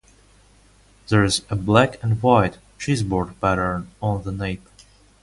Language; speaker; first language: English; non-native, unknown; Russian